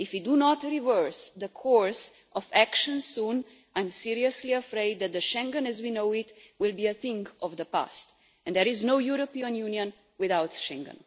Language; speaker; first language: English; non-native, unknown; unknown